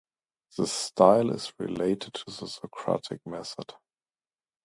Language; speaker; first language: English; non-native, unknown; German